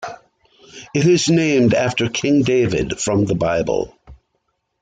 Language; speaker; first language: English; native; English